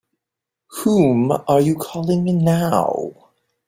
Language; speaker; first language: English; native; English